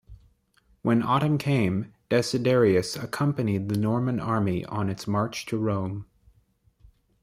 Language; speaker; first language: English; native; English